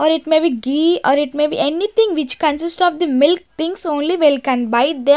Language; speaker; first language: English; non-native, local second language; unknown